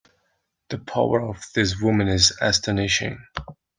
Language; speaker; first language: English; non-native, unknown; Mongolian